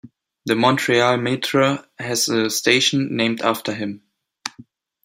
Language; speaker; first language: English; non-native, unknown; German